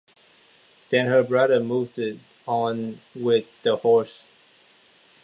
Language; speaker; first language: English; non-native, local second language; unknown